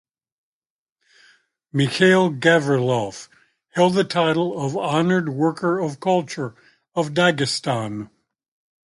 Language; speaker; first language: English; native; English